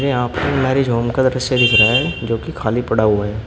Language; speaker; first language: Hindi; native; Hindi